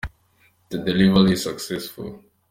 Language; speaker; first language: English; non-native, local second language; Kinyarwanda